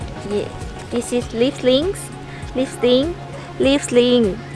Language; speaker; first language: English; non-native, learner; Thai